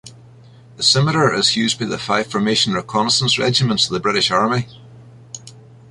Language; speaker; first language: English; native; English